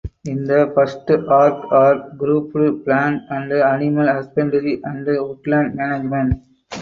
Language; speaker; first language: English; non-native, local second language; Tamil